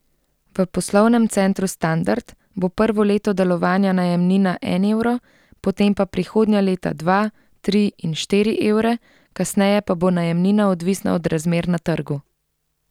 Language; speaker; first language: Slovenian; native; Slovenian